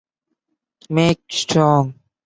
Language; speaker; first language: English; non-native, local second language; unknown